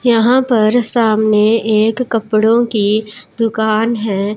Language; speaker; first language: Hindi; non-native, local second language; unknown